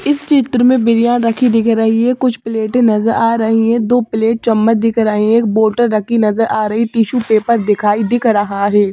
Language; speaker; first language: Hindi; native; Hindi